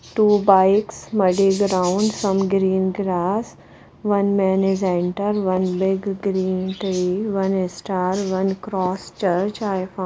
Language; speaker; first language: English; non-native, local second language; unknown